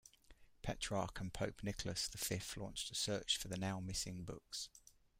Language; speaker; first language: English; native; English